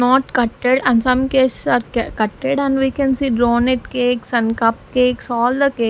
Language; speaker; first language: English; non-native, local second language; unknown